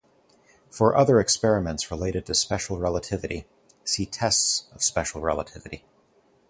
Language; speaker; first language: English; native; English